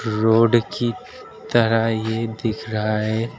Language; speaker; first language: Hindi; native; Hindi